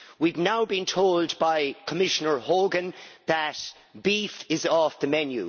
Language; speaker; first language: English; native; English